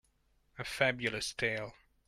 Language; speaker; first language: English; non-native, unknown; Hungarian